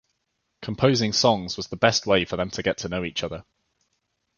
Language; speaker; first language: English; native; English